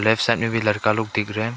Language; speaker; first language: Hindi; non-native, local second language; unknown